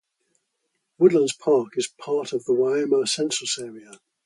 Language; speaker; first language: English; native; English